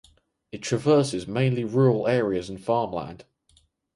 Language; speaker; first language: English; native; English